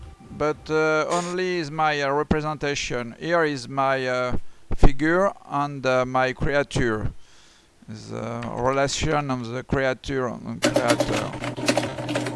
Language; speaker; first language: English; non-native, learner; French